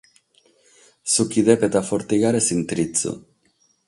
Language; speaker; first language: Sardinian; non-native, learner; Catalan